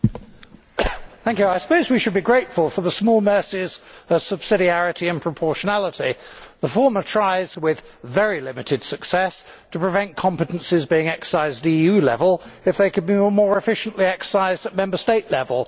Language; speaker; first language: English; native; English